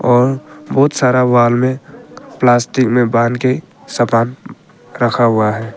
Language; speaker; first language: Hindi; early bilingual, other home language; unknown